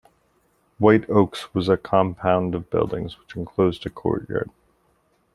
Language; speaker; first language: English; native; English